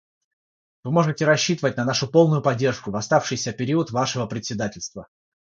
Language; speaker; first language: Russian; non-native, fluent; Georgian